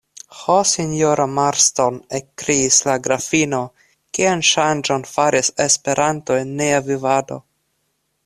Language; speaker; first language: Esperanto; non-native, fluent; Russian